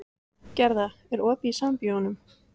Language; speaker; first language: Icelandic; native; Icelandic